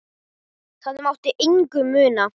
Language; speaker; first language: Icelandic; non-native, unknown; Portuguese